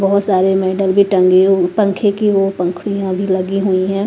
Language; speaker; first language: Hindi; non-native, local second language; Punjabi